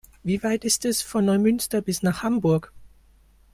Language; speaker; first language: German; native; German